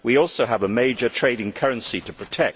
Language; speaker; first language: English; native; English